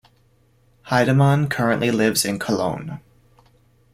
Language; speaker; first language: English; native; English